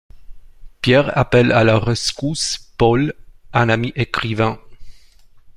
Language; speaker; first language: French; non-native, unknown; Romanian